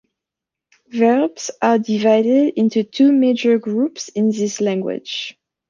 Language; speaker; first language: English; native; English